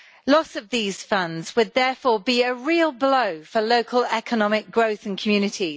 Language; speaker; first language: English; native; English